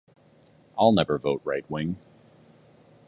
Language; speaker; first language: English; native; English